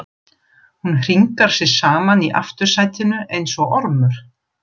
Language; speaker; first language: Icelandic; non-native, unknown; German